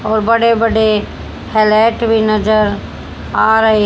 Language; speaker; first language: Hindi; native; Hindi